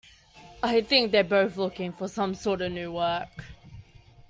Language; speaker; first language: English; native; English